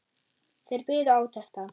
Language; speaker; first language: Icelandic; non-native, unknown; German